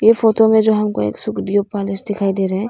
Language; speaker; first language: Hindi; non-native, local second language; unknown